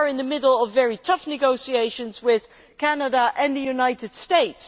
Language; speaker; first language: English; non-native, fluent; Dutch